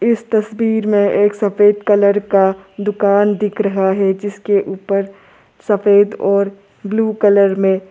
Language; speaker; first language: Hindi; non-native, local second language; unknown